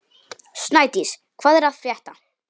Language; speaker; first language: Icelandic; non-native, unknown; Polish